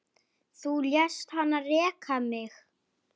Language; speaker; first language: Icelandic; native; Icelandic